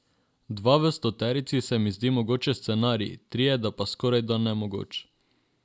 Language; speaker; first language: Slovenian; non-native, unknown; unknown